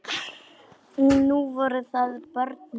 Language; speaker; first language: Icelandic; non-native, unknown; Polish